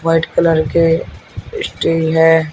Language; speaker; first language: Hindi; native; Hindi